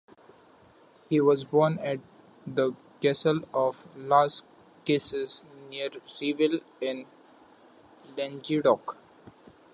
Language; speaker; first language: English; non-native, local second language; Marathi